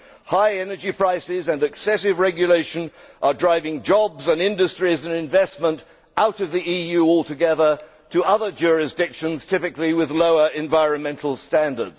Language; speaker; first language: English; native; English